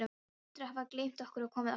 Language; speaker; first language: Icelandic; non-native, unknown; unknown